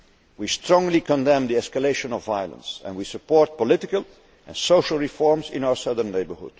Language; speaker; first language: English; non-native, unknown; Dutch